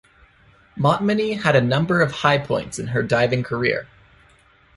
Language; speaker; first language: English; native; English